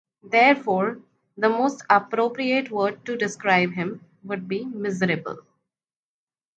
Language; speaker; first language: English; non-native, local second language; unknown